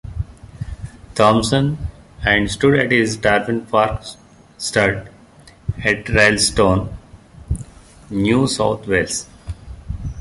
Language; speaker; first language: English; non-native, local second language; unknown